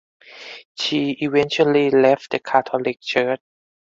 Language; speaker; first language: English; non-native, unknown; Thai